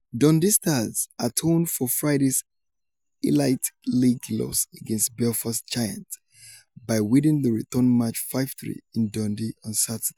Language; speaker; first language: English; non-native, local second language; Yoruba